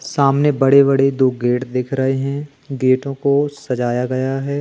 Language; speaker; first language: Hindi; native; Hindi